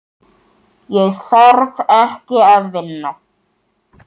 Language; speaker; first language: Icelandic; native; Icelandic